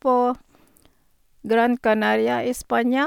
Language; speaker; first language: Norwegian; non-native, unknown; Filipino